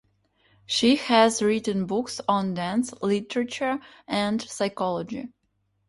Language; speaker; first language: English; non-native, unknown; Ukrainian